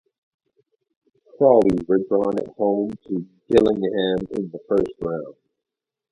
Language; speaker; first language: English; native; English